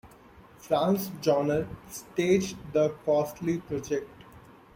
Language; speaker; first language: English; non-native, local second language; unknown